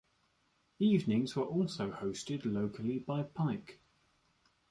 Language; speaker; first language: English; native; English